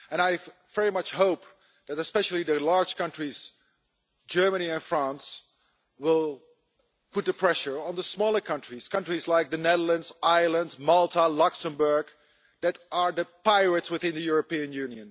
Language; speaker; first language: English; non-native, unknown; Dutch